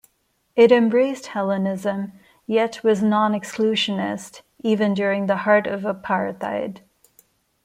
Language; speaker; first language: English; non-native, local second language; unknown